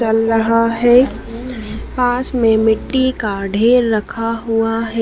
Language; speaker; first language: Hindi; native; Hindi